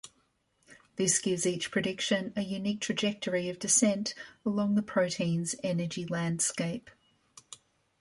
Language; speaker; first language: English; native; English